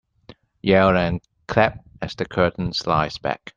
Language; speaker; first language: English; non-native, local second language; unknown